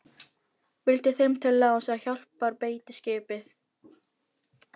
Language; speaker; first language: Icelandic; non-native, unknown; Filipino